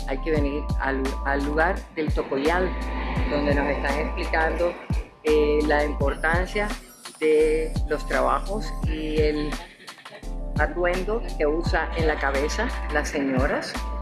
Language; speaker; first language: Spanish; native; Spanish